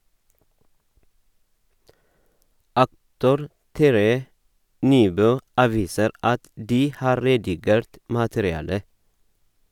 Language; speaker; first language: Norwegian; non-native, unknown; Oromo